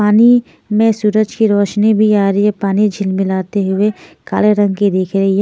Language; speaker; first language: Hindi; non-native, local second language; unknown